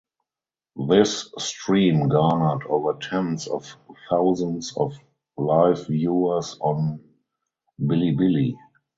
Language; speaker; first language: English; non-native, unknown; German